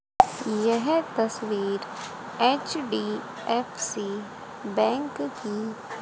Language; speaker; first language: Hindi; native; Hindi